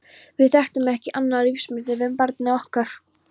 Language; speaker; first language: Icelandic; non-native, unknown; Polish